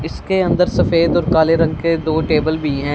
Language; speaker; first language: Hindi; non-native, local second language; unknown